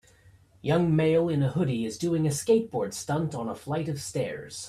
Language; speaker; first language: English; native; English